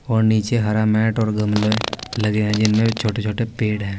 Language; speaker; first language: Hindi; native; Hindi